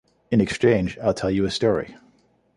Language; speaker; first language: English; native; English